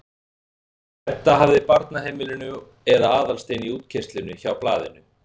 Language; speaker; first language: Icelandic; native; Icelandic